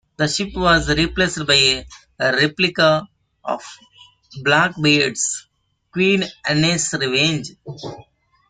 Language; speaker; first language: English; non-native, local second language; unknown